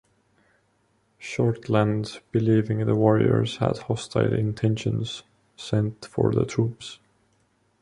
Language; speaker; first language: English; non-native, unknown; Estonian